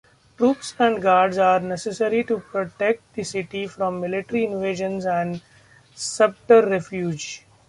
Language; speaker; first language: English; non-native, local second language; Marathi